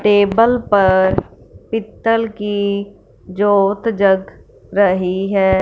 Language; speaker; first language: Hindi; non-native, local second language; Punjabi